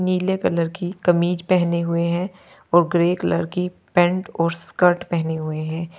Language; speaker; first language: Hindi; native; Hindi